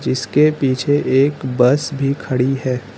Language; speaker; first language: Hindi; native; Hindi